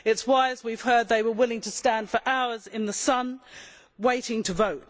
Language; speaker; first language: English; native; English